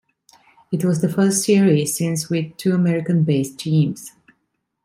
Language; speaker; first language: English; non-native, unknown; Italian